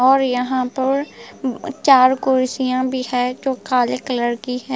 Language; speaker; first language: Hindi; non-native, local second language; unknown